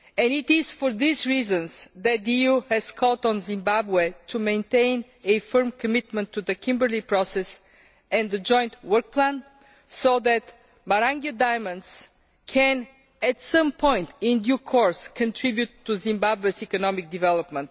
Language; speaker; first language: English; non-native, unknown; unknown